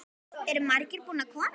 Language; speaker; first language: Icelandic; native; Icelandic